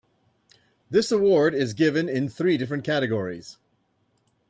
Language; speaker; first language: English; native; English